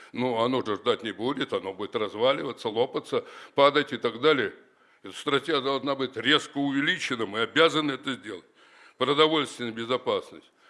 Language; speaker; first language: Russian; native; Russian